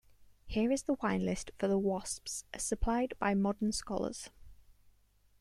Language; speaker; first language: English; native; English